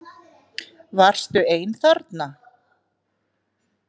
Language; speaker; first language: Icelandic; native; Icelandic